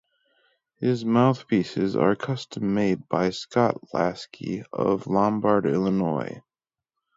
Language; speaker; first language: English; native; English